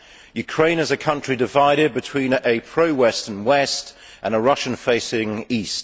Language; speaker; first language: English; native; English